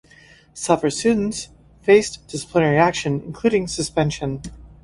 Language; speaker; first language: English; native; English